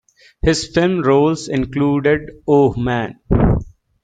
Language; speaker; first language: English; native; English